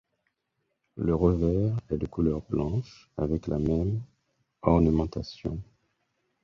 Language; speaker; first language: French; non-native, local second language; Haitian Creole